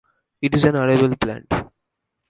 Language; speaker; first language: English; non-native, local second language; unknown